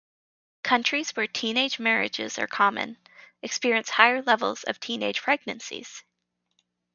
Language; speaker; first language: English; native; English